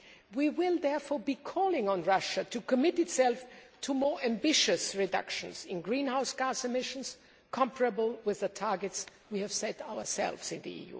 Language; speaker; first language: English; non-native, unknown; German